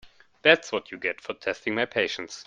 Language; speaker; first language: English; non-native, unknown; German